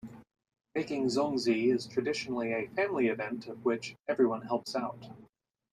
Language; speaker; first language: English; native; English